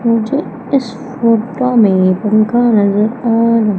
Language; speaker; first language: Hindi; native; Hindi